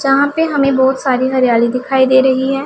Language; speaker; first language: Hindi; non-native, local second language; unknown